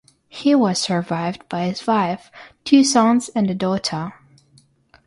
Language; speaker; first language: English; non-native, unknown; Russian